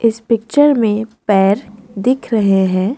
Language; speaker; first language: Hindi; non-native, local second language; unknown